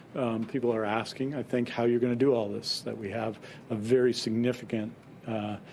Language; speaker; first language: English; native; English